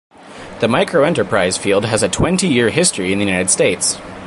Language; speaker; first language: English; native; English